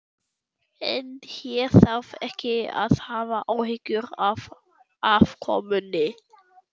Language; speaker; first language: Icelandic; non-native, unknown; German